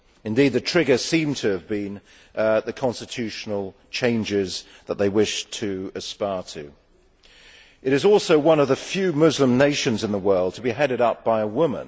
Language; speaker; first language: English; native; English